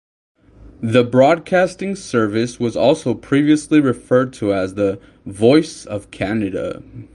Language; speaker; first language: English; native; English